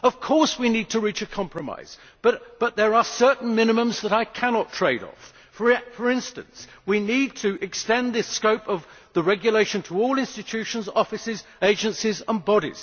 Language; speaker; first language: English; native; English